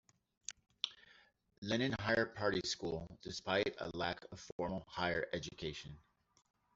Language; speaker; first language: English; native; English